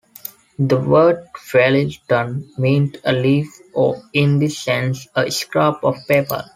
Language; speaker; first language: English; non-native, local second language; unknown